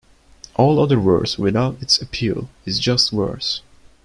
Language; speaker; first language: English; non-native, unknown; Turkish